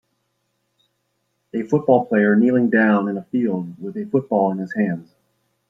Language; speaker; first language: English; native; English